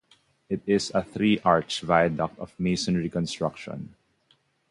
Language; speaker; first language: English; non-native, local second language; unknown